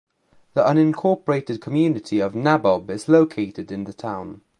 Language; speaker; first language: English; native; English